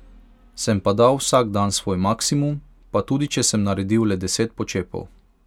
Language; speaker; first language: Slovenian; non-native, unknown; Hungarian